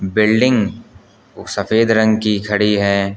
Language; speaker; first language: Hindi; native; Hindi